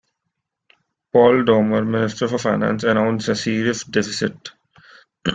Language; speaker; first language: English; non-native, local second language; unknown